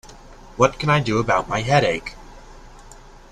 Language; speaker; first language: English; native; English